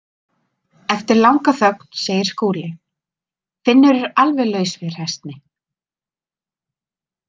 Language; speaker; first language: Icelandic; native; Icelandic